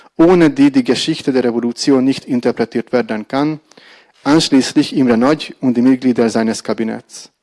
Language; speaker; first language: German; non-native, fluent; Hungarian